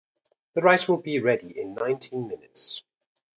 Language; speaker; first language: English; non-native, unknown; Danish